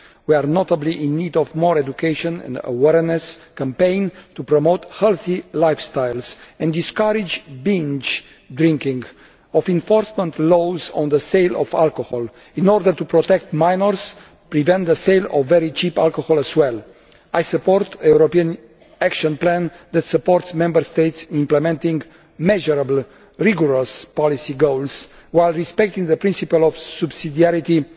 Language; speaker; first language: English; non-native, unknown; Romanian